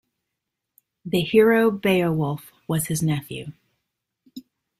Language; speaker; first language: English; native; English